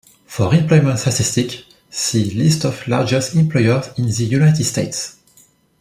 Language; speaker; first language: English; non-native, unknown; French